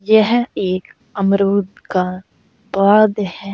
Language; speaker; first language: Hindi; native; Hindi